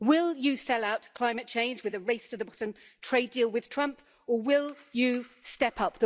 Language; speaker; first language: English; native; English